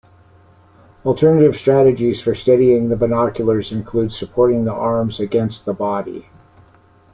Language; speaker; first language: English; native; English